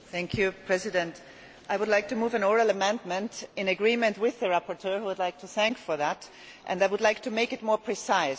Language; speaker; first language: English; non-native, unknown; German